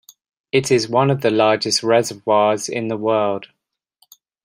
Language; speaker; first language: English; native; English